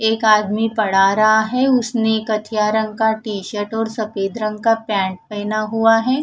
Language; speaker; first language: Hindi; non-native, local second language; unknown